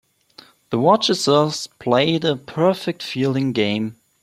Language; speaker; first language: English; non-native, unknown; German